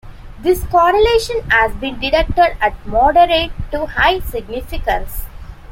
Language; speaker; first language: English; non-native, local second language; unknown